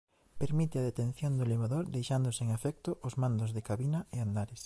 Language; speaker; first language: Galician; native; Galician